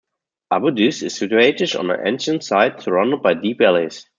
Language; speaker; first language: English; non-native, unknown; German